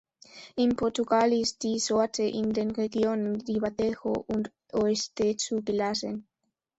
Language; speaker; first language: German; non-native, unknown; Spanish